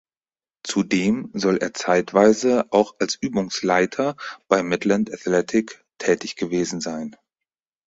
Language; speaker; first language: German; native; German